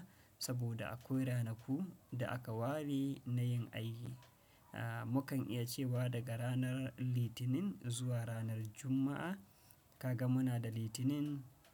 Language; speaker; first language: Hausa; non-native, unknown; Fula